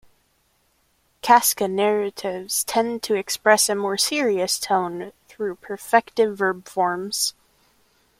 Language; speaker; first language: English; native; English